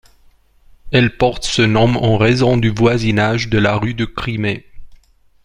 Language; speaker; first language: French; non-native, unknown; Romanian